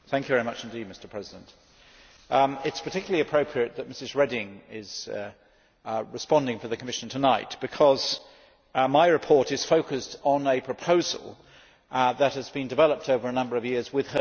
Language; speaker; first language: English; native; English